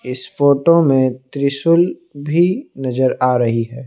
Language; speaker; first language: Hindi; non-native, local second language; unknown